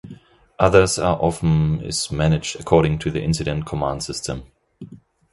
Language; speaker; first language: English; non-native, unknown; German